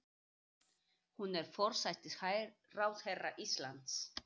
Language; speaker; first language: Icelandic; native; Icelandic